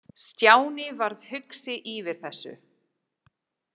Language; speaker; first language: Icelandic; non-native, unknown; English